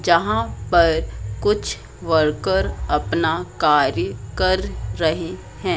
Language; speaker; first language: Hindi; native; Hindi